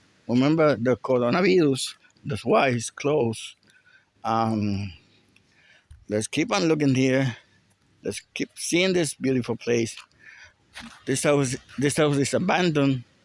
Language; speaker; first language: English; non-native, local second language; Spanish